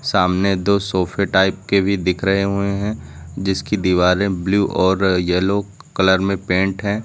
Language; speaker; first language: Hindi; native; Hindi